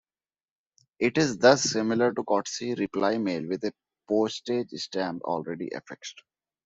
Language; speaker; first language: English; non-native, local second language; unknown